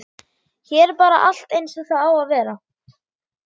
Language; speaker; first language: Icelandic; non-native, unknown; German